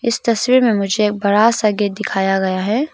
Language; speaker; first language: Hindi; non-native, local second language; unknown